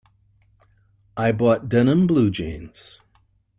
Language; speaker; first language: English; native; English